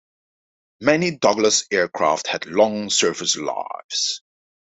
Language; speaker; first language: English; non-native, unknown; Dutch